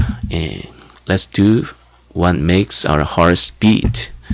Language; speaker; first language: English; non-native, fluent; Korean